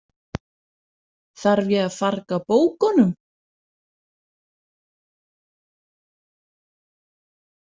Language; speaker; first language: Icelandic; non-native, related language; Danish